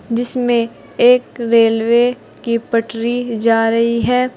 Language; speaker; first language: Hindi; native; Hindi